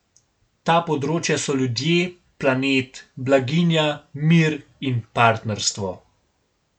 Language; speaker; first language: Slovenian; native; Slovenian